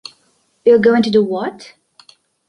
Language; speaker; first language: English; non-native, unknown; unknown